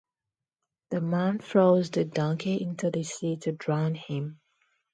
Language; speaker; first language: English; non-native, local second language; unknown